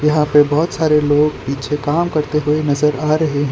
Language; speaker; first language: Hindi; non-native, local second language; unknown